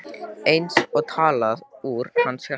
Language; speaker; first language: Icelandic; native; Icelandic